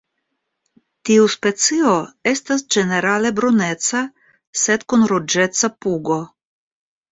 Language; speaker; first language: Esperanto; non-native, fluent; Russian